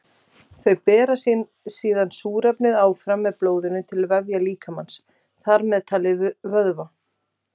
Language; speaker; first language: Icelandic; native; Icelandic